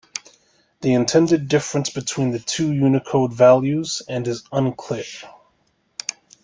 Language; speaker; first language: English; native; English